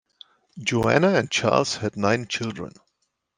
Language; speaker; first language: English; non-native, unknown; German